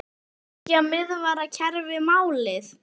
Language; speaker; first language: Icelandic; native; Icelandic